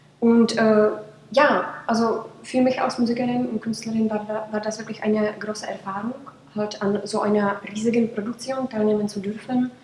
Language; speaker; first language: German; non-native, fluent; Czech